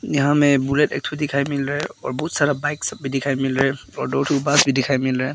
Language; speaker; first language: Hindi; early bilingual, other home language; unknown